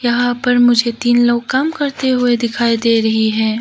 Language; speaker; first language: Hindi; non-native, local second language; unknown